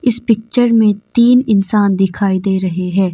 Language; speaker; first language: Hindi; non-native, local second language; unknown